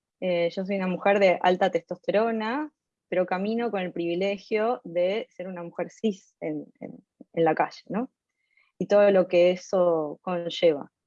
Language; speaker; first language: Spanish; native; Spanish